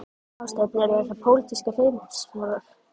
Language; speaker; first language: Icelandic; native; Icelandic